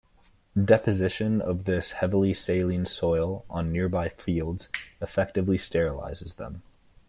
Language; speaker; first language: English; native; English